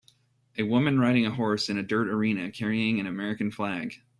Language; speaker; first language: English; native; English